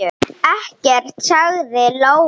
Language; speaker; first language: Icelandic; non-native, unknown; Slovenian